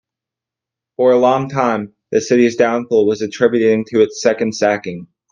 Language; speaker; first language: English; native; English